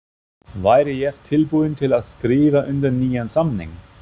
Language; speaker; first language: Icelandic; non-native, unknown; German